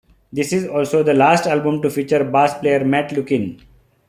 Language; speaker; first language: English; non-native, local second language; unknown